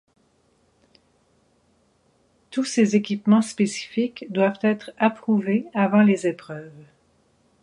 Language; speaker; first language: French; native; French